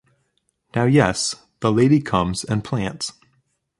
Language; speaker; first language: English; native; English